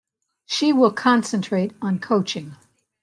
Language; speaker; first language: English; native; English